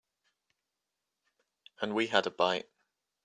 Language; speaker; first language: English; native; English